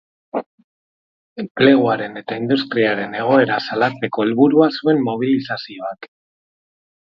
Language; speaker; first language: Basque; non-native, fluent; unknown